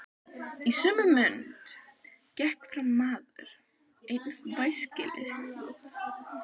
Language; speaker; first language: Icelandic; native; Icelandic